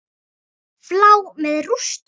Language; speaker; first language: Icelandic; native; Icelandic